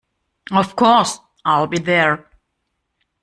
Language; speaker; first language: English; non-native, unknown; German